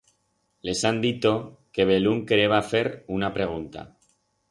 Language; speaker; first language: Aragonese; non-native, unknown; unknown